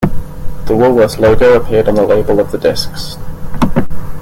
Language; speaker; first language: English; native; English